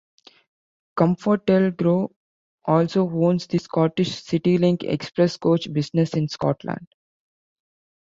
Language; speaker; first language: English; non-native, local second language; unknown